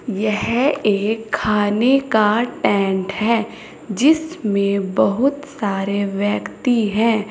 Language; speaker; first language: Hindi; native; Hindi